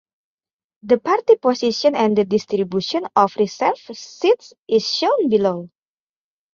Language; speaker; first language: English; native; English